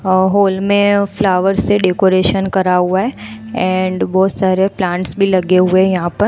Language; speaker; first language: Hindi; non-native, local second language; Gujarati